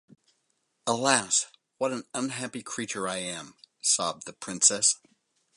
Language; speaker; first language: English; native; English